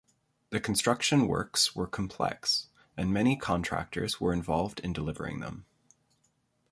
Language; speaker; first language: English; native; English